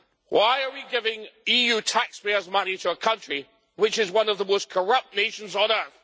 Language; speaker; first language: English; native; English